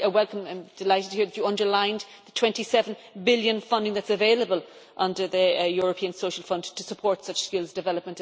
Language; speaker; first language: English; native; English